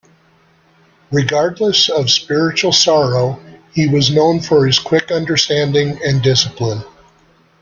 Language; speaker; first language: English; native; English